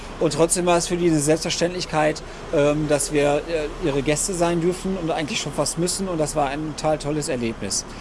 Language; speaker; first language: German; native; German